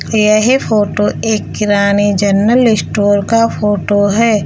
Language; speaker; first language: Hindi; native; Hindi